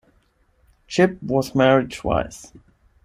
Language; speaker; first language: English; non-native, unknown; German